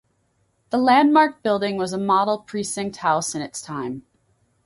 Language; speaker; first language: English; native; English